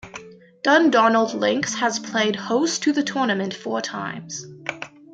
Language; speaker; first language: English; native; English